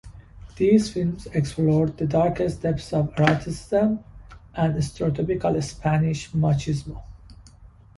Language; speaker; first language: English; non-native, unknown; Persian